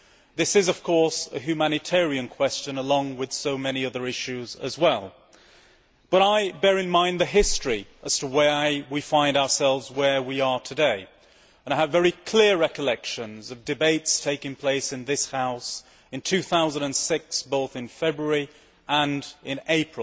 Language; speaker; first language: English; native; English